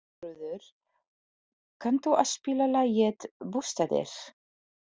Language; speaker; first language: Icelandic; non-native, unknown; Polish